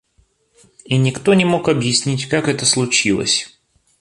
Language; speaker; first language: Russian; native; Russian